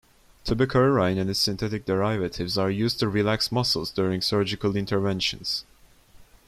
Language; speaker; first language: English; non-native, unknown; Turkish